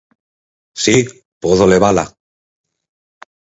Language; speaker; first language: Galician; native; Galician